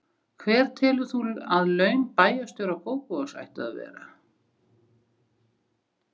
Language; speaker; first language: Icelandic; native; Icelandic